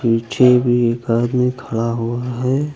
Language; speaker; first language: Hindi; native; Hindi